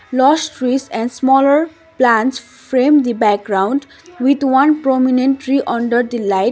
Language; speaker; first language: English; non-native, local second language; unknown